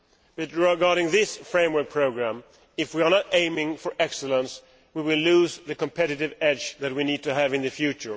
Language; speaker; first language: English; non-native, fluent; Swedish